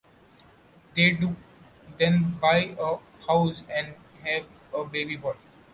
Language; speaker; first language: English; non-native, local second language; Marathi